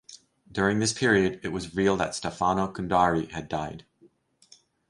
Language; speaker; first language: English; native; English